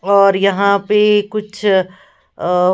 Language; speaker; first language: Hindi; non-native, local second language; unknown